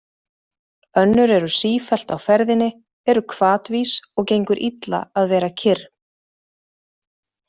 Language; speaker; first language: Icelandic; native; Icelandic